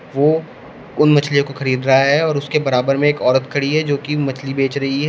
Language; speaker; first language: Hindi; native; Hindi